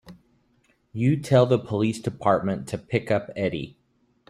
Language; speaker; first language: English; native; English